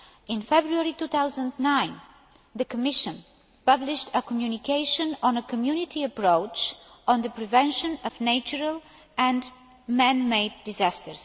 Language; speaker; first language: English; non-native, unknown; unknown